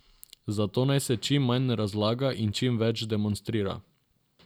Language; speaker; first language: Slovenian; non-native, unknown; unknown